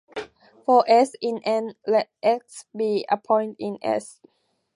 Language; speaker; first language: English; native; English